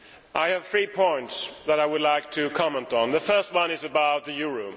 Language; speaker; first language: English; non-native, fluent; Swedish